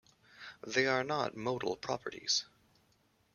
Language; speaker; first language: English; native; English